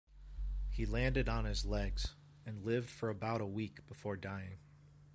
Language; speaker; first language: English; native; English